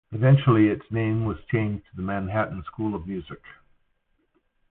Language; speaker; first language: English; native; English